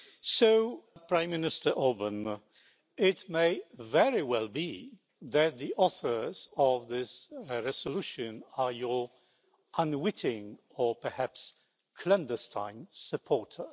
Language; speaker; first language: English; non-native, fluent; Polish